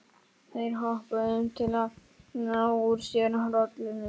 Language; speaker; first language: Icelandic; non-native, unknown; Polish